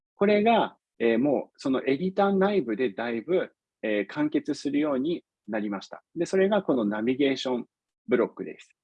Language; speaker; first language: Japanese; non-native, fluent; English